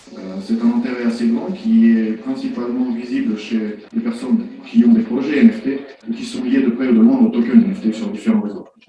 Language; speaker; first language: French; non-native, local second language; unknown